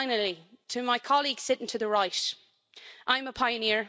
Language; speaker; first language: English; native; English